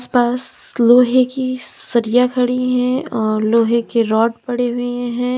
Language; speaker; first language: Hindi; native; Hindi